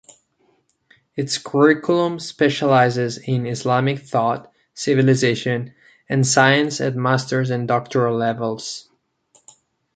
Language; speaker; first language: English; non-native, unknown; Catalan